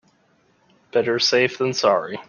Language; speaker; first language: English; native; English